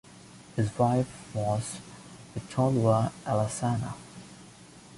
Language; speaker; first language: English; non-native, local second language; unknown